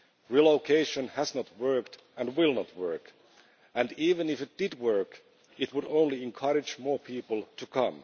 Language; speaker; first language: English; non-native, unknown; Finnish